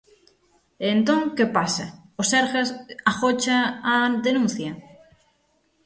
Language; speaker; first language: Galician; native; Galician